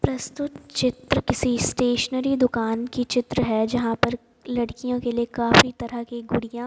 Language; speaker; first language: Hindi; native; Hindi